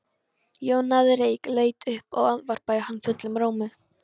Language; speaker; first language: Icelandic; non-native, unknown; Polish